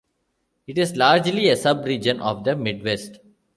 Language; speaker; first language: English; non-native, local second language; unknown